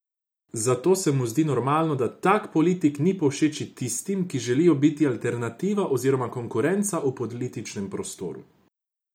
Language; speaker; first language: Slovenian; non-native, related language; Croatian